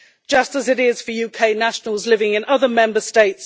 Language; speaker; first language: English; native; English